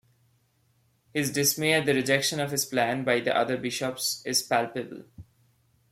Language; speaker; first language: English; non-native, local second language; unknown